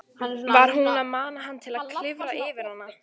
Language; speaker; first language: Icelandic; native; Icelandic